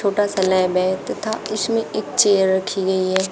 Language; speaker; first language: Hindi; native; Hindi